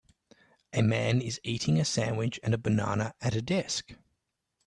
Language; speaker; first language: English; native; English